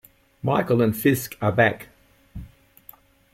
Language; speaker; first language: English; native; English